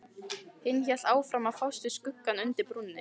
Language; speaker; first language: Icelandic; native; Icelandic